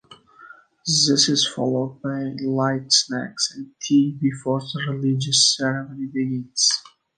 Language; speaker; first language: English; native; English